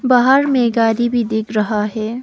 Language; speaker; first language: Hindi; early bilingual, other home language; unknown